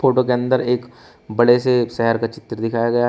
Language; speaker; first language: Hindi; native; Hindi